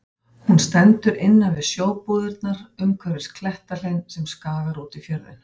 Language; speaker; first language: Icelandic; native; Icelandic